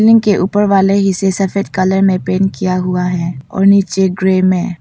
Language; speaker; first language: Hindi; non-native, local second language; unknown